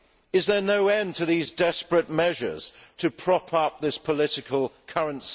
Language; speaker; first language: English; native; English